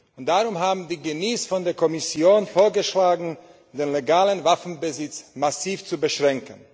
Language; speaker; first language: German; non-native, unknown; Slovak